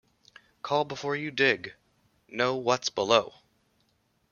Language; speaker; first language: English; native; English